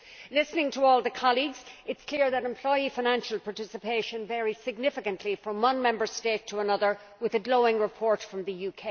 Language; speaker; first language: English; native; English